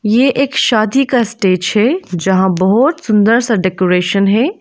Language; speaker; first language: Hindi; non-native, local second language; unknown